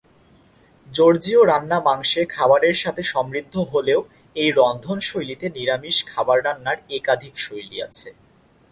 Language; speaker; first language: Bangla; native; Bangla